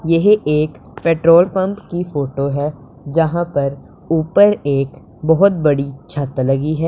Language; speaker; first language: Hindi; non-native, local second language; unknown